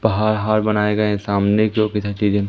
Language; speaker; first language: Hindi; native; Hindi